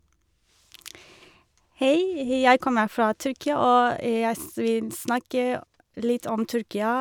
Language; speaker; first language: Norwegian; non-native, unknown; Turkish